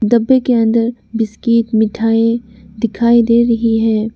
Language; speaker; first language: Hindi; non-native, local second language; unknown